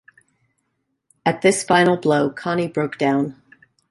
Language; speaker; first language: English; native; English